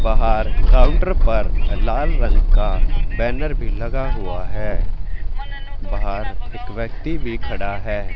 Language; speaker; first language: Hindi; native; Hindi